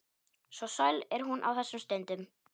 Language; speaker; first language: Icelandic; non-native, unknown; Polish